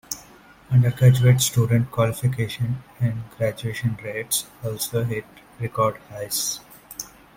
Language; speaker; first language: English; non-native, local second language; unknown